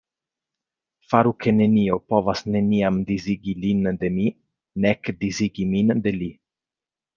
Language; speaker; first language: Esperanto; non-native, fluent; Italian